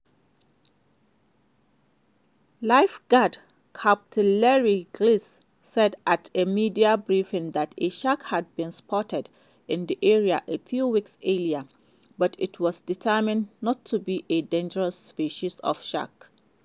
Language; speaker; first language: English; non-native, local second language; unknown